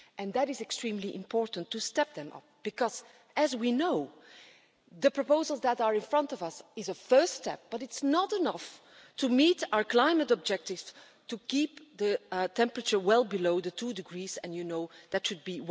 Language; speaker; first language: English; non-native, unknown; Dutch